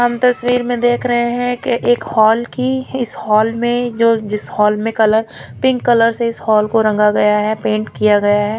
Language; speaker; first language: Hindi; non-native, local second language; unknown